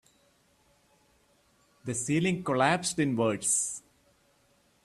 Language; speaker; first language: English; non-native, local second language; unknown